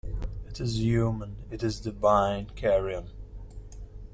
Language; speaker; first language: English; non-native, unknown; Italian